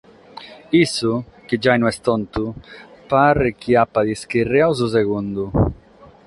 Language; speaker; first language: Sardinian; non-native, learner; Catalan